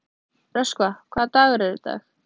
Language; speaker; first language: Icelandic; native; Icelandic